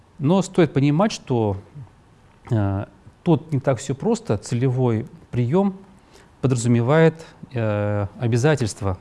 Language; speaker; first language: Russian; native; Russian